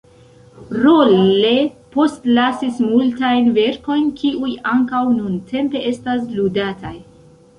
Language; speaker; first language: Esperanto; non-native, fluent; Central Kurdish